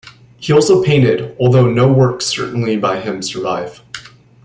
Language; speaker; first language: English; native; English